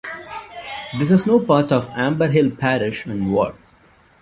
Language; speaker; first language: English; non-native, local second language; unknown